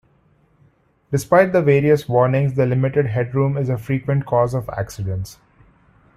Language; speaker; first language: English; non-native, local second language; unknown